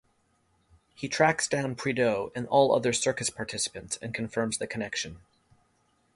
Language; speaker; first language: English; native; English